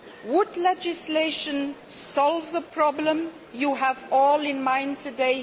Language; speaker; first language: English; non-native, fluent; Luxembourgish